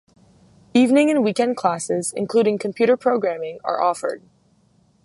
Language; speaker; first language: English; native; English